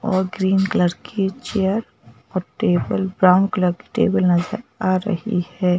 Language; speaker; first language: Hindi; native; Hindi